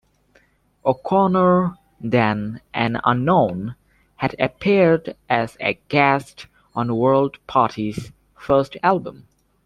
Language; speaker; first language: English; native; English